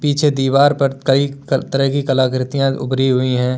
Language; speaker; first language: Hindi; native; Hindi